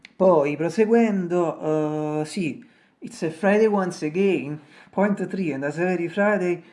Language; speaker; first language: English; non-native, learner; Italian